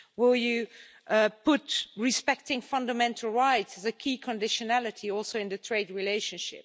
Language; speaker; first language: English; non-native, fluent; Dutch